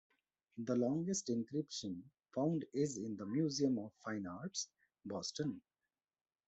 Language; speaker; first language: English; non-native, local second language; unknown